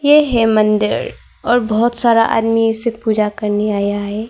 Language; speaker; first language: Hindi; non-native, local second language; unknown